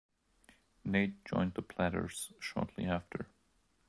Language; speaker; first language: English; non-native, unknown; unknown